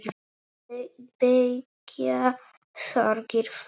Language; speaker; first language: Icelandic; non-native, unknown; Polish